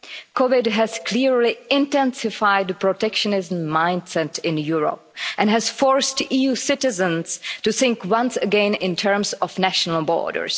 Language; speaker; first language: English; non-native, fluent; Czech